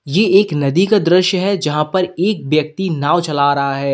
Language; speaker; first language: Hindi; native; Hindi